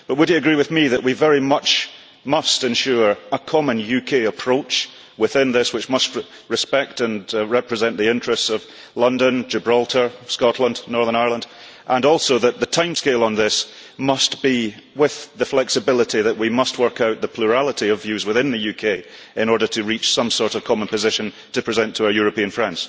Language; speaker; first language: English; early bilingual, heritage; English